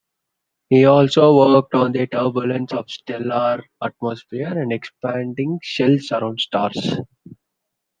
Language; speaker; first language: English; non-native, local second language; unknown